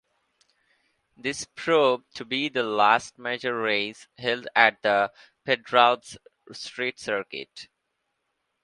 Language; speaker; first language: English; non-native, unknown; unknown